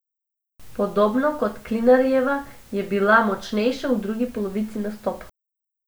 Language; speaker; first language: Slovenian; non-native, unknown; Macedonian